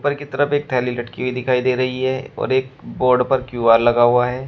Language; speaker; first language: Hindi; native; Hindi